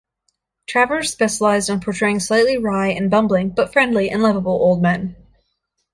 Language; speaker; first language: English; native; English